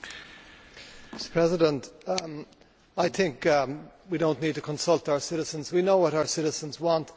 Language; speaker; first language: English; native; English